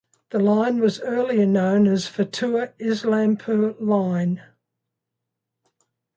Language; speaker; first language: English; native; English